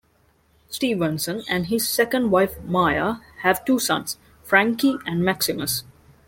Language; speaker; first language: English; non-native, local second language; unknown